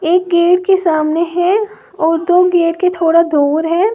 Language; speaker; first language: Hindi; native; Hindi